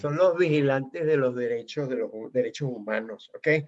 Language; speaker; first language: Spanish; native; Spanish